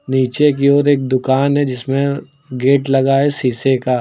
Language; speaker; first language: Hindi; native; Hindi